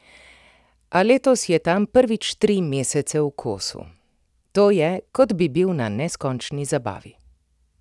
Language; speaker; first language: Slovenian; native; Slovenian